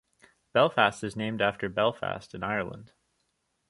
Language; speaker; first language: English; native; English